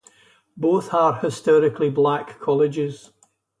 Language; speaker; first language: English; native; English